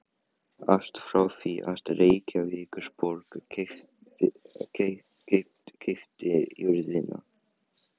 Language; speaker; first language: Icelandic; non-native, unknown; Chinese